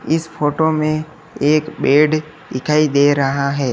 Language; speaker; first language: Hindi; native; Hindi